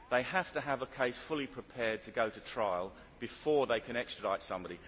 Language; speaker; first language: English; native; English